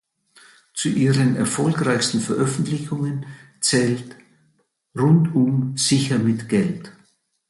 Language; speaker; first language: German; native; German